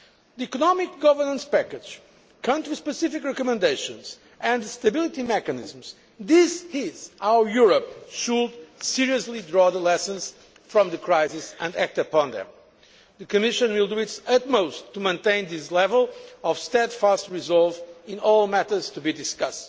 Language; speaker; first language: English; non-native, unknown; Portuguese